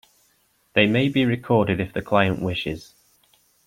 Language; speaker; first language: English; native; English